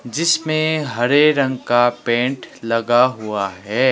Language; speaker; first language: Hindi; non-native, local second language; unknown